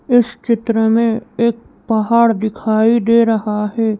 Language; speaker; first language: Hindi; native; Hindi